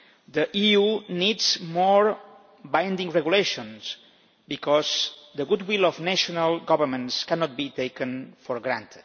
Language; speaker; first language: English; non-native, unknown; Catalan